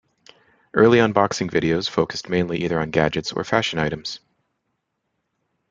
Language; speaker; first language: English; native; English